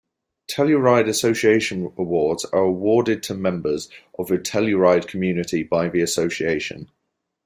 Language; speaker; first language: English; native; English